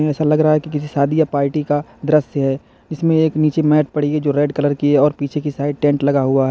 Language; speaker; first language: Hindi; native; Hindi